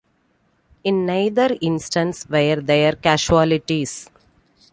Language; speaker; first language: English; non-native, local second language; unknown